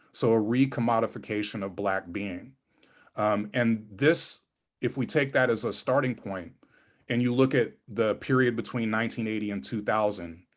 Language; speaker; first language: English; native; English